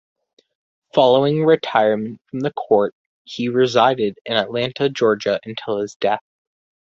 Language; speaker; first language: English; native; English